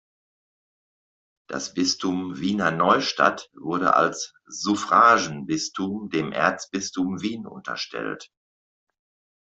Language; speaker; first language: German; native; German